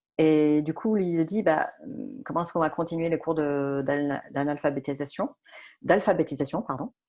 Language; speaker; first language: French; non-native, fluent; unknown